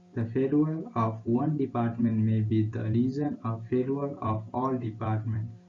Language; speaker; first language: English; non-native, local second language; Nepali